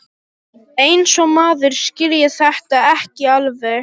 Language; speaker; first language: Icelandic; non-native, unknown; Polish